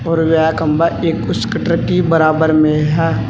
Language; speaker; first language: Hindi; native; Hindi